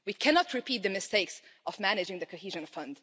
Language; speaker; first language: English; non-native, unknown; Hungarian